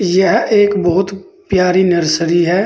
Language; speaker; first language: Hindi; native; Hindi